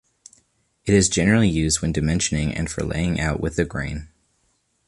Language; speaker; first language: English; native; English